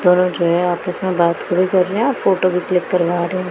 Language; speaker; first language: Hindi; non-native, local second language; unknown